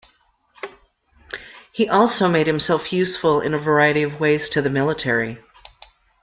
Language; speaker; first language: English; native; English